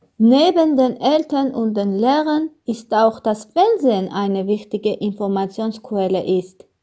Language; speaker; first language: German; non-native, learner; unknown